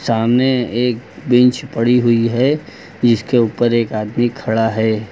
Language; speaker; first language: Hindi; native; Hindi